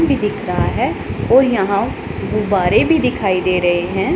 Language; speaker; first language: Hindi; non-native, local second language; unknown